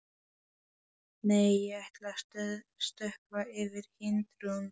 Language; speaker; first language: Icelandic; non-native, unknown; Polish